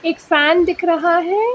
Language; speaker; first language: Hindi; non-native, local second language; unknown